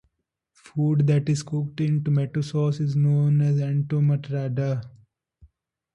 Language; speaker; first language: English; non-native, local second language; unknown